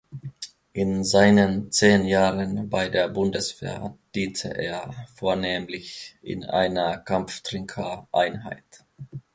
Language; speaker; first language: German; non-native, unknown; Finnish